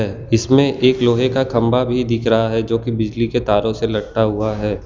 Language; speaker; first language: Hindi; non-native, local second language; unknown